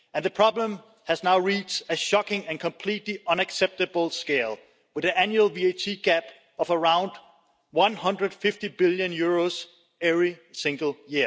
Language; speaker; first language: English; non-native, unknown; Danish